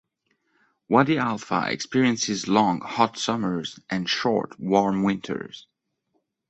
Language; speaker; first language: English; non-native, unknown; French